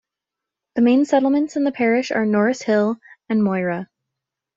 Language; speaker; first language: English; native; English